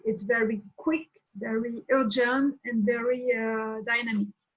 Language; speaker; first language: English; non-native, learner; French